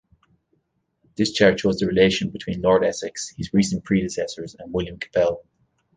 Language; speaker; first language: English; native; English